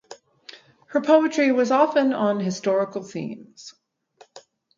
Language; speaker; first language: English; native; English